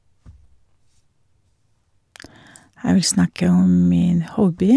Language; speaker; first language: Norwegian; non-native, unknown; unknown